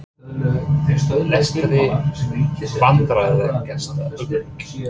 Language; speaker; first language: Icelandic; non-native, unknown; English